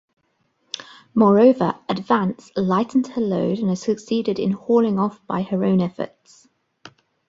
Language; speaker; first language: English; native; English